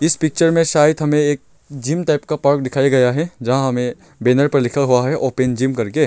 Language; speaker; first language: Hindi; non-native, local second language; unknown